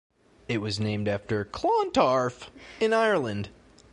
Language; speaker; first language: English; native; English